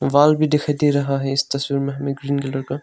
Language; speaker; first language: Hindi; non-native, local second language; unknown